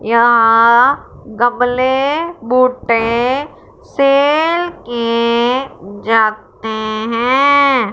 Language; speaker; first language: Hindi; non-native, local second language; Punjabi